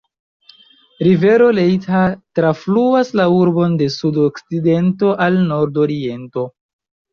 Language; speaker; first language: Esperanto; non-native, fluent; Chinese